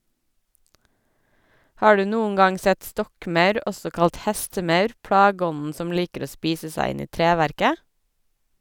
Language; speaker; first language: Norwegian; native; Norwegian